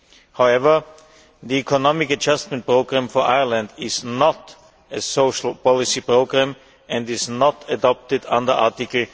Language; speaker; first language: English; non-native, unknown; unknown